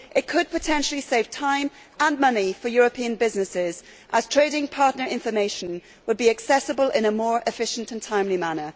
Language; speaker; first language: English; native; English